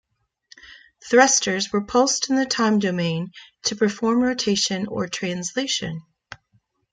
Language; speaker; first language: English; native; English